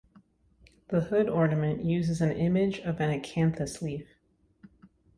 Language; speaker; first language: English; native; English